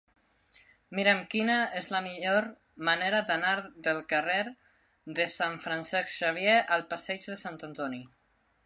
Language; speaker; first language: Catalan; non-native, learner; Spanish